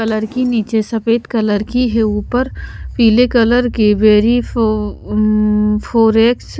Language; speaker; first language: Hindi; non-native, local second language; Punjabi